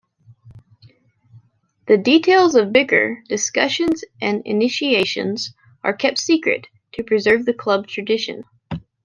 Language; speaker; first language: English; native; English